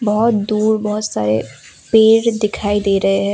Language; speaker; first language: Hindi; non-native, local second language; Assamese